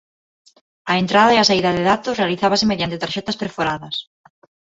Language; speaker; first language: Galician; non-native, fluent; Spanish